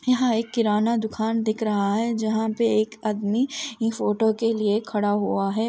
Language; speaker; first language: Hindi; non-native, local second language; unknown